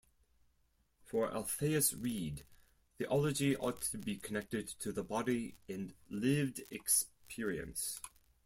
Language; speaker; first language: English; non-native, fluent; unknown